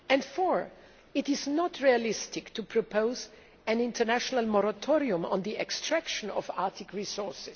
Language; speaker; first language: English; non-native, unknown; German